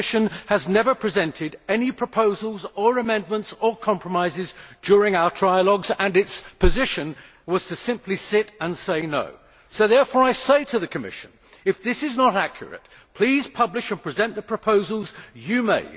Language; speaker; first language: English; native; English